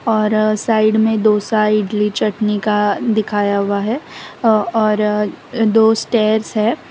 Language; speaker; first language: Hindi; non-native, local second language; Gujarati